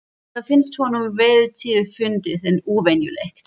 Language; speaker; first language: Icelandic; non-native, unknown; German